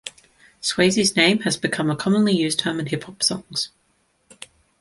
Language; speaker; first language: English; native; English